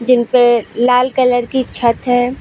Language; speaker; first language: Hindi; native; Hindi